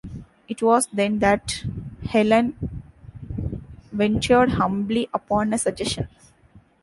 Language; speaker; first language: English; non-native, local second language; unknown